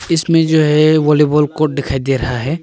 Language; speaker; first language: Hindi; early bilingual, other home language; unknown